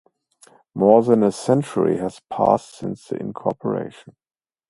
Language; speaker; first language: English; non-native, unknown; German